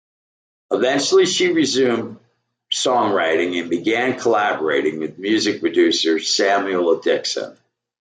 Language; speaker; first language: English; native; English